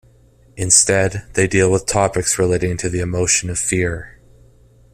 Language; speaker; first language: English; native; English